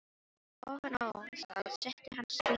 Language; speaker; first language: Icelandic; non-native, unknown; Filipino